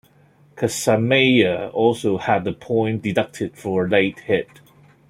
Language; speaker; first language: English; non-native, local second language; Cantonese